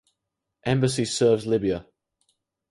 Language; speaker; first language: English; native; English